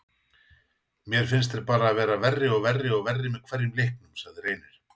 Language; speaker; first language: Icelandic; native; Icelandic